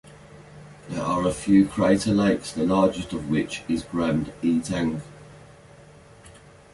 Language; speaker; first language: English; native; English